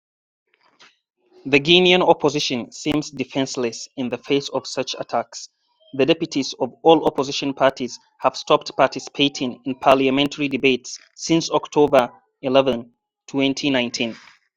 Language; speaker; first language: English; non-native, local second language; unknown